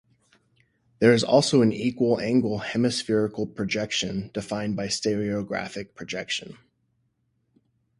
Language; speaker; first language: English; native; English